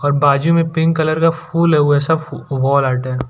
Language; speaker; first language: Hindi; non-native, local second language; Gujarati